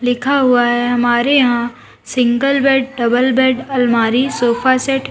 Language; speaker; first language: Hindi; native; Hindi